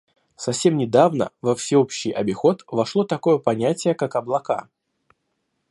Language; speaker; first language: Russian; native; Russian